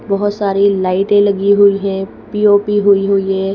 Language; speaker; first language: Hindi; native; Hindi